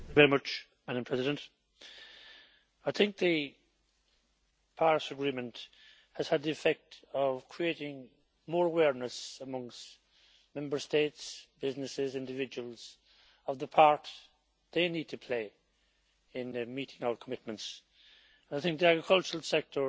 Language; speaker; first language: English; native; English